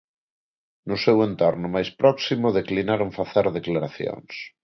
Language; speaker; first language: Galician; non-native, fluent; Spanish